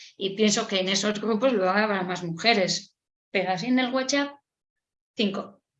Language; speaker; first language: Spanish; non-native, local second language; Basque